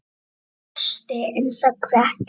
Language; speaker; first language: Icelandic; native; Icelandic